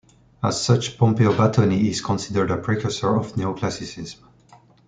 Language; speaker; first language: English; non-native, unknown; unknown